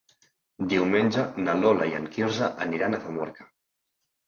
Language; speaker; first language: Catalan; native; Catalan